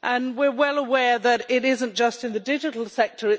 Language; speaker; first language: English; native; English